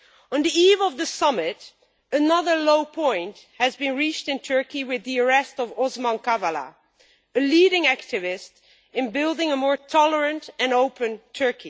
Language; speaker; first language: English; non-native, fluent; Dutch